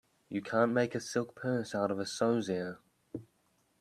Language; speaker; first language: English; native; English